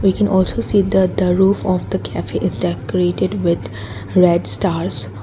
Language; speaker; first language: English; non-native, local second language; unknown